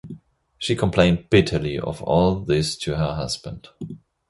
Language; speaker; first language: English; non-native, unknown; German